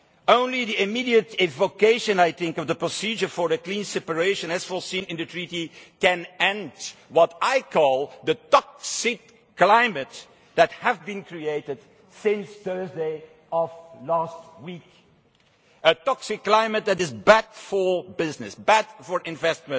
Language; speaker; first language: English; non-native, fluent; Dutch